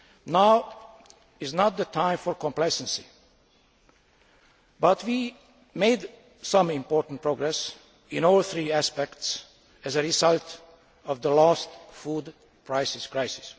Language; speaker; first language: English; non-native, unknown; Hungarian